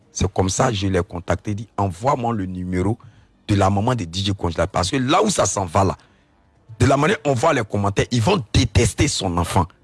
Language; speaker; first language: French; non-native, local second language; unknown